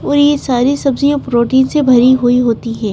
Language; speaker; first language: Hindi; native; Hindi